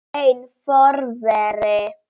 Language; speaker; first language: Icelandic; non-native, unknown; Polish